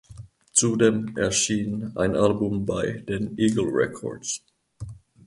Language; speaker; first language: German; non-native, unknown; Finnish